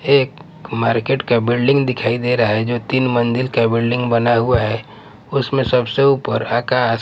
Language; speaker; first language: Hindi; non-native, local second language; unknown